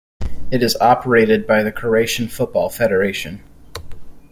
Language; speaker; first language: English; native; English